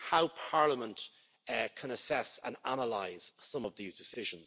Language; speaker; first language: English; native; English